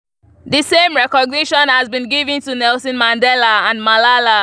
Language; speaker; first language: English; non-native, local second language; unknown